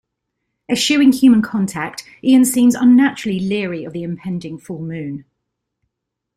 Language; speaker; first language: English; native; English